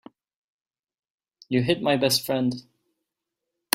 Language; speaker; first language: English; native; English